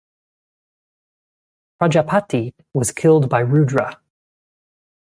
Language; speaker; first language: English; native; English